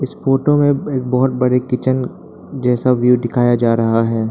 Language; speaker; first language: Hindi; non-native, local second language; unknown